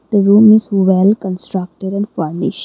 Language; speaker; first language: English; non-native, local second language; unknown